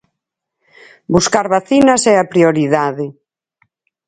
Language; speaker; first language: Galician; native; Galician